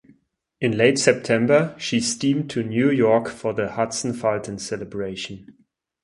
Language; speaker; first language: English; non-native, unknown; German